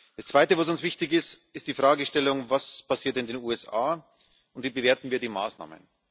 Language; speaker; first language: German; native; German